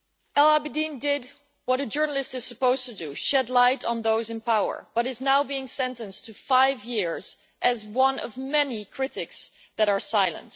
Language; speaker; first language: English; non-native, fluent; Dutch